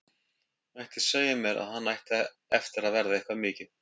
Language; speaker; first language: Icelandic; native; Icelandic